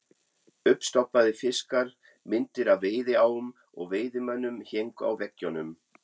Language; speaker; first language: Icelandic; non-native, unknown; German